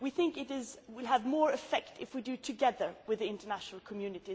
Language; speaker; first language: English; non-native, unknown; Swedish